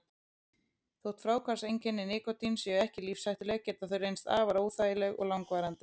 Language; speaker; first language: Icelandic; native; Icelandic